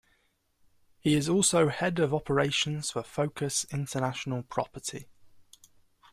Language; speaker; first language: English; native; English